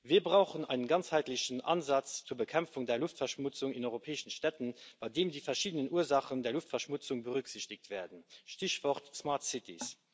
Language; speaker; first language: German; non-native, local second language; Luxembourgish